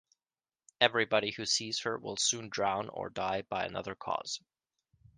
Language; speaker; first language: English; non-native, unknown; Japanese